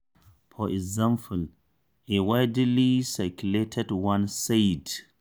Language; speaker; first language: English; non-native, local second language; Hausa